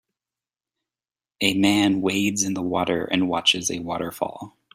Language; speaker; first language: English; native; English